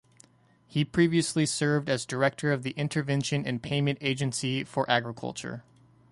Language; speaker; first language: English; native; English